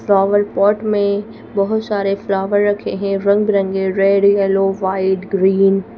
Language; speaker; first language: Hindi; native; Hindi